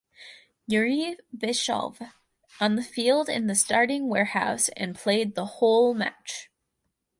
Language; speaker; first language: English; native; English